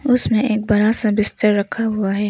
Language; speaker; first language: Hindi; non-native, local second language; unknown